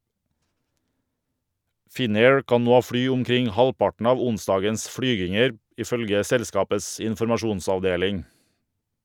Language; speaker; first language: Norwegian; native; Norwegian